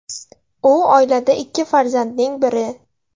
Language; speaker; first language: Uzbek; non-native, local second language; Russian